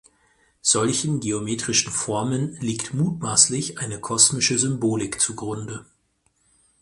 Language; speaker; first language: German; native; German